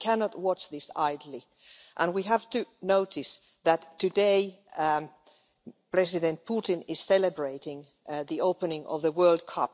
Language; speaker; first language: English; non-native, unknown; Finnish